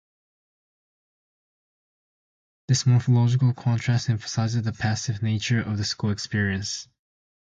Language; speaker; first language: English; native; English